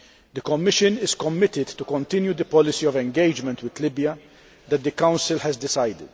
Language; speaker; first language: English; non-native, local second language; Maltese